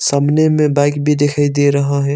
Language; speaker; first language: Hindi; non-native, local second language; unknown